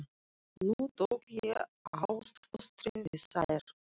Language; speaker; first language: Icelandic; non-native, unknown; Russian